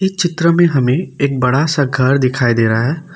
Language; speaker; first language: Hindi; non-native, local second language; Assamese